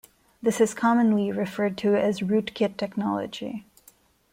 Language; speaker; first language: English; non-native, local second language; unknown